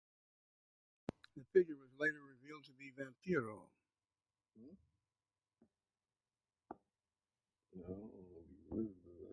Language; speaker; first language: English; native; English